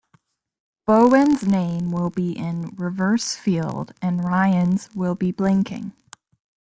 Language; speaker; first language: English; native; English